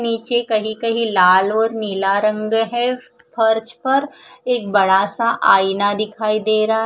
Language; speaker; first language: Hindi; non-native, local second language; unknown